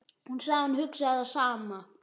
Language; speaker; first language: Icelandic; native; Icelandic